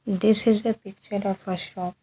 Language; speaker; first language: English; non-native, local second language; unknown